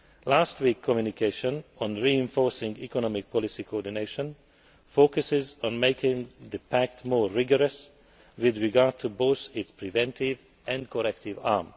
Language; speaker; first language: English; non-native, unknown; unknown